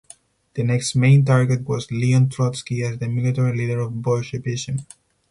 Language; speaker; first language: English; non-native, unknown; Spanish